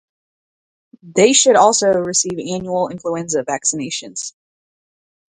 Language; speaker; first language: English; native; English